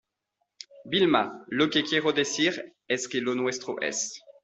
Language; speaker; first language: Spanish; non-native, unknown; French